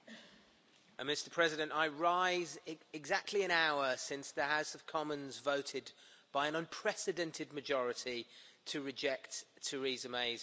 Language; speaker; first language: English; native; English